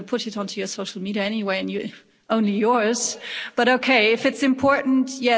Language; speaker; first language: English; early bilingual, heritage; German